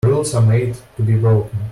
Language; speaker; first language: English; non-native, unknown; Russian